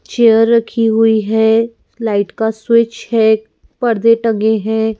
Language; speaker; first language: Hindi; native; Hindi